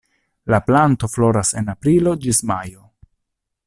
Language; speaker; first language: Esperanto; non-native, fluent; Italian